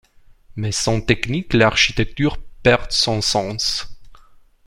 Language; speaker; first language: French; non-native, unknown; Romanian